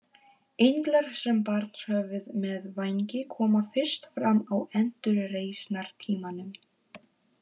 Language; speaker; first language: Icelandic; non-native, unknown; Polish